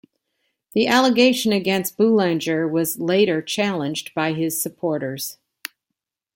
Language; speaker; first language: English; native; English